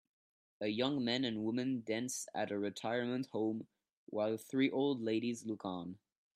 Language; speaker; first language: English; non-native, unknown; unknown